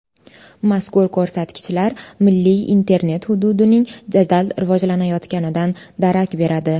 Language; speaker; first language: Uzbek; native; Uzbek